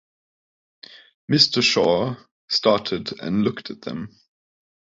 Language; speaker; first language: English; non-native, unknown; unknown